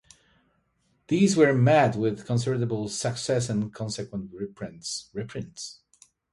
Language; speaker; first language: English; native; English